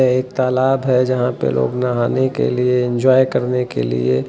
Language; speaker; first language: Hindi; native; Hindi